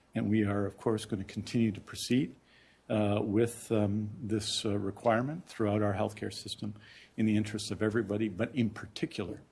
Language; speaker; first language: English; native; English